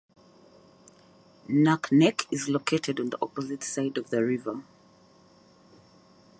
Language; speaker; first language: English; native; English